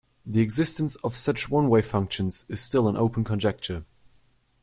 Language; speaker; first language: English; non-native, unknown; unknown